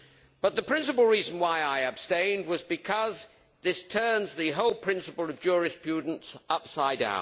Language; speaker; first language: English; native; English